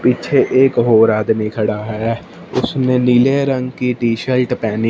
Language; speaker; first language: Hindi; non-native, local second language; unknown